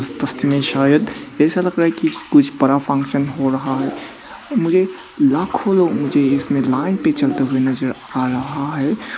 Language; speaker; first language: Hindi; non-native, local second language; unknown